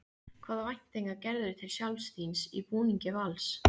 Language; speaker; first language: Icelandic; native; Icelandic